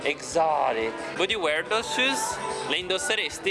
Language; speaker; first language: English; non-native, fluent; Italian